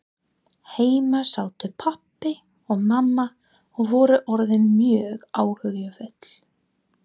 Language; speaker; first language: Icelandic; non-native, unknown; English